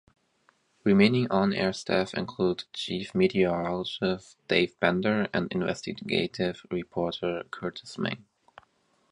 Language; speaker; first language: English; native; English